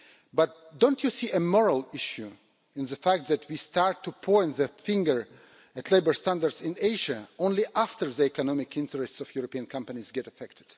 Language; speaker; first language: English; non-native, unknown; Russian